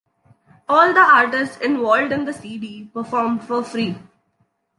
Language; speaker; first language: English; non-native, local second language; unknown